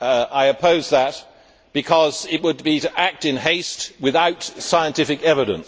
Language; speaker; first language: English; native; English